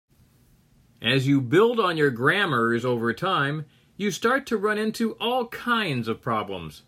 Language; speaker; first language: English; native; English